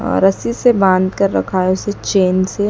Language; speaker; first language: Hindi; native; Hindi